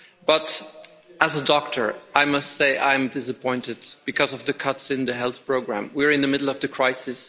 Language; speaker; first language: English; non-native, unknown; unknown